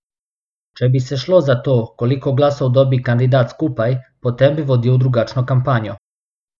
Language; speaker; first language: Slovenian; non-native, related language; Bosnian